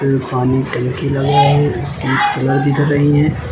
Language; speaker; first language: Hindi; native; Hindi